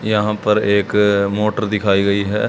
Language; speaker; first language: Hindi; native; Hindi